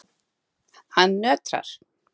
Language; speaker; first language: Icelandic; native; Icelandic